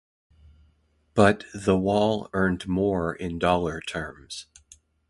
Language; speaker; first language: English; native; English